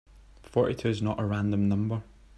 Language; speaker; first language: English; native; English